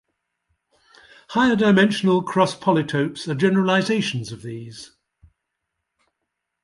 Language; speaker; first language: English; native; English